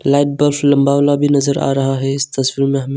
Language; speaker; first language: Hindi; non-native, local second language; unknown